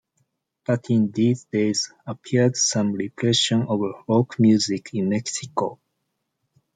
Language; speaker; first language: English; non-native, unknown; Japanese